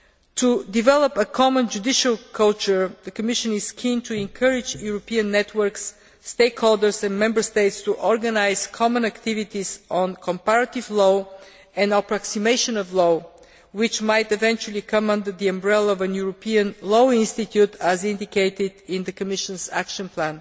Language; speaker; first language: English; non-native, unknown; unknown